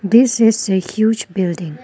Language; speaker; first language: English; non-native, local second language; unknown